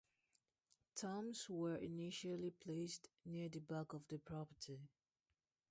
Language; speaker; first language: English; non-native, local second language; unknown